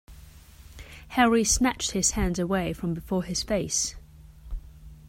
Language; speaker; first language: English; non-native, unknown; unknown